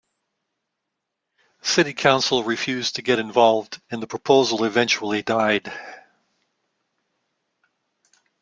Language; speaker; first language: English; native; English